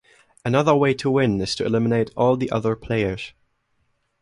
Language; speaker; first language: English; non-native, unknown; German